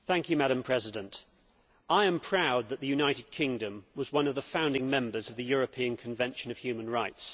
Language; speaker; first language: English; native; English